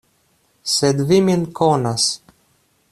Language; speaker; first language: Esperanto; non-native, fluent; Russian